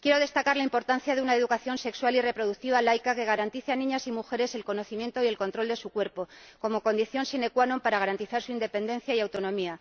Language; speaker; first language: Spanish; native; Spanish